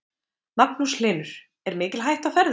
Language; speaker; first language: Icelandic; native; Icelandic